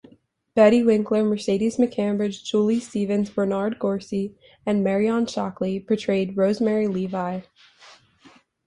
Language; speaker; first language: English; native; English